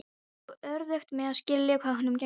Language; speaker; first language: Icelandic; non-native, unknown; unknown